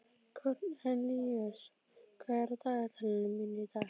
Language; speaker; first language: Icelandic; native; Icelandic